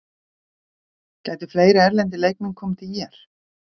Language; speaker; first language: Icelandic; native; Icelandic